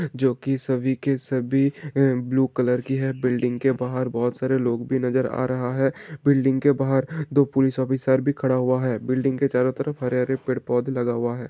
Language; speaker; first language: Hindi; non-native, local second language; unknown